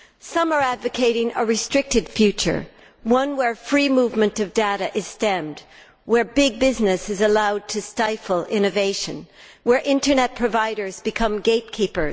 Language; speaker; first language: English; native; English